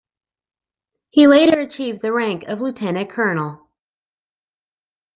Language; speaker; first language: English; native; English